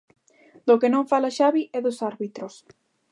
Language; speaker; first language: Galician; native; Galician